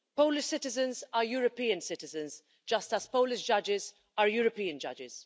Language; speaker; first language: English; non-native, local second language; Maltese